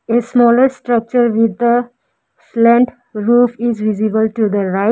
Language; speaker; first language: English; non-native, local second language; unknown